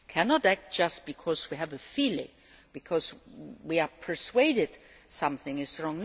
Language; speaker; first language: English; non-native, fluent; Luxembourgish